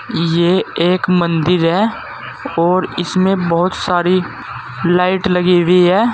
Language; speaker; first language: Hindi; native; Hindi